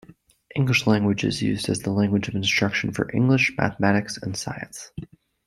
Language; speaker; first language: English; native; English